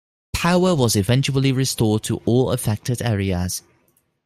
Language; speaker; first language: English; non-native, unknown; Dutch